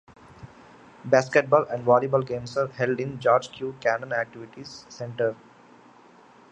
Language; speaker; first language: English; non-native, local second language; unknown